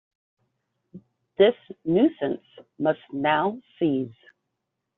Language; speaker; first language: English; native; English